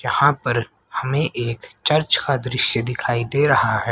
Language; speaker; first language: Hindi; native; Hindi